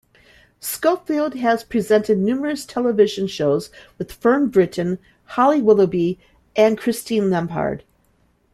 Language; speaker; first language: English; native; English